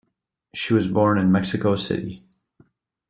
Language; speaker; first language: English; native; English